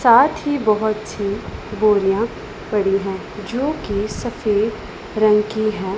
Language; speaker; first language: Hindi; non-native, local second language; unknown